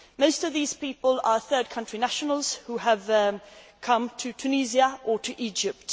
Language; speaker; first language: English; non-native, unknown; Swedish